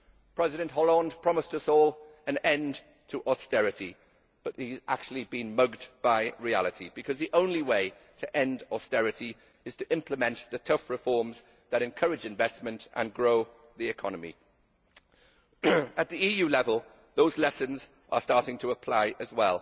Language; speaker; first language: English; native; English